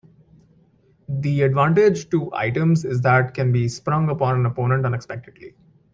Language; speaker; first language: English; non-native, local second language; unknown